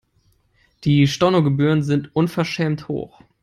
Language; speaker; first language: English; non-native, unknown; German